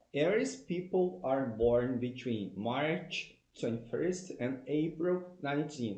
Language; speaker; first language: English; non-native, fluent; Portuguese